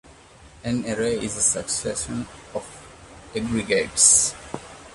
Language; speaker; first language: English; non-native, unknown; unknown